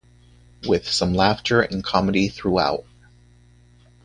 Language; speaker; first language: English; native; English